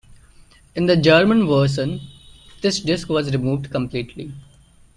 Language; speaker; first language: English; non-native, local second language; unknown